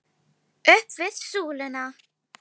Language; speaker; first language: Icelandic; non-native, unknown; Filipino